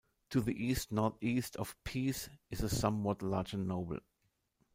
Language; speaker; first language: English; non-native, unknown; German